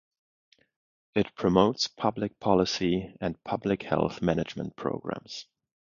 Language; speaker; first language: English; non-native, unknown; Spanish